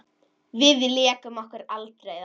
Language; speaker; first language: Icelandic; native; Icelandic